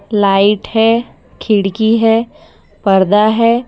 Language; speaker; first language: Hindi; non-native, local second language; Gujarati